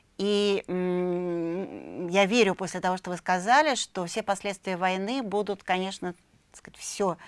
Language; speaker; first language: Russian; native; Russian